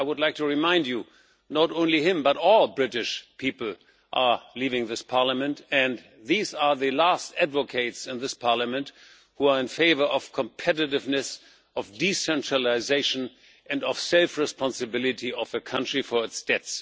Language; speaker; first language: English; non-native, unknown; German